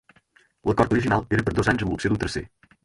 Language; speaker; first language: Catalan; native; Catalan